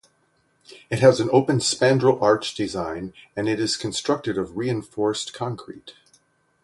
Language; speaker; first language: English; native; English